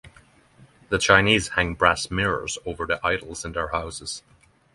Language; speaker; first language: English; non-native, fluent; Norwegian